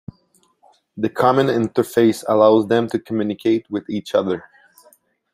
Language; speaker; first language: English; non-native, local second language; French